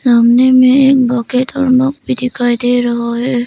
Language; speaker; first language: Hindi; early bilingual, other home language; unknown